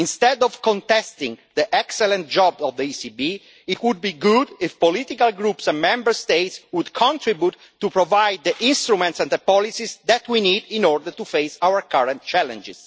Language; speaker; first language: English; non-native, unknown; Italian